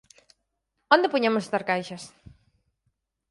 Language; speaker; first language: Galician; native; Galician